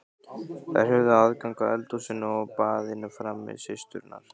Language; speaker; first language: Icelandic; native; Icelandic